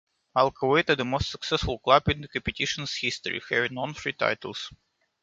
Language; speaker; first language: English; non-native, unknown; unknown